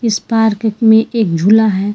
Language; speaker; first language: Hindi; non-native, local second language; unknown